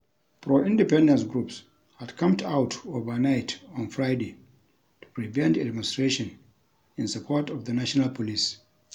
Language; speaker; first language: English; non-native, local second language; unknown